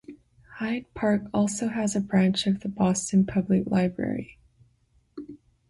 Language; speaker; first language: English; native; English